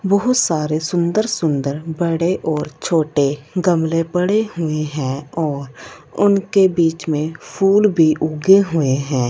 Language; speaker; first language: Hindi; non-native, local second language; Punjabi